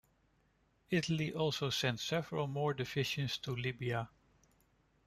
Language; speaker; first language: English; non-native, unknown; Dutch